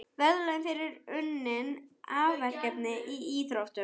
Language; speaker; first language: Icelandic; non-native, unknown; German